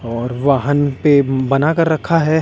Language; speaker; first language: Hindi; native; Hindi